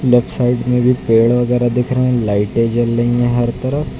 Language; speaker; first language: Hindi; native; Hindi